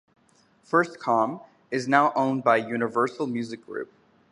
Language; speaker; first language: English; native; English